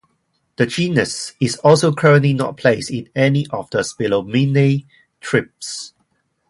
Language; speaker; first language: English; non-native, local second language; Cantonese